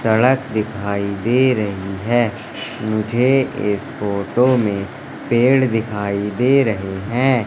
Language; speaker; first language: Hindi; native; Hindi